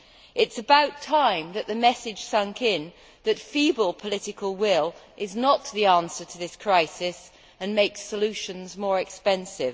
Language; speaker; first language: English; native; English